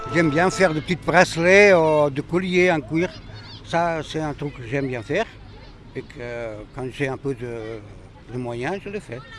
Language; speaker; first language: French; non-native, fluent; Portuguese